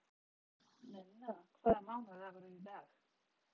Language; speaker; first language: Icelandic; non-native, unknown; Polish